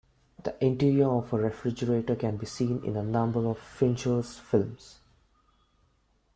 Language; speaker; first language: English; non-native, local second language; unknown